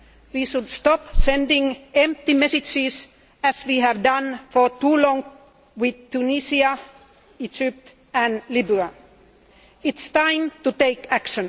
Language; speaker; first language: English; non-native, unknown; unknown